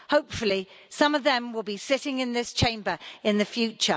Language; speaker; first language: English; native; English